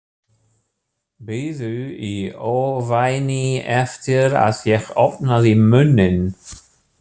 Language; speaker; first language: Icelandic; non-native, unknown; German